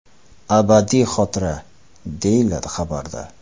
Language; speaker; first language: Uzbek; non-native, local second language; Kara-Kalpak